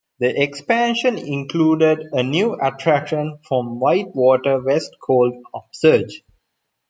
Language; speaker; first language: English; non-native, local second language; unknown